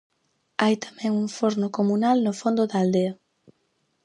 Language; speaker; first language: Galician; native; Galician